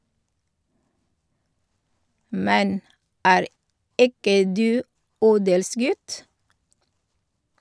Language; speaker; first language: Norwegian; non-native, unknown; Filipino